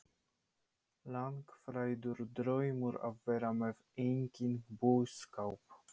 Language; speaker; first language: Icelandic; non-native, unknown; Polish